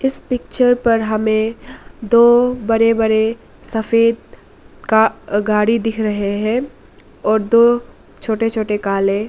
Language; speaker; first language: Hindi; early bilingual, other home language; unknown